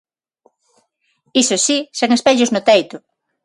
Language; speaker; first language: Galician; non-native, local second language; Spanish